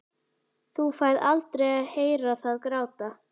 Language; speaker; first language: Icelandic; native; Icelandic